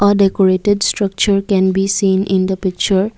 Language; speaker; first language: English; non-native, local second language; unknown